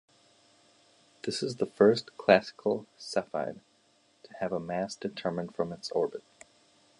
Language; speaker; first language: English; native; English